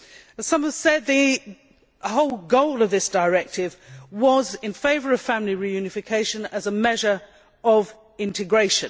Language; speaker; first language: English; native; English